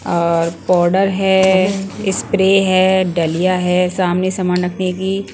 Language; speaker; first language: Hindi; non-native, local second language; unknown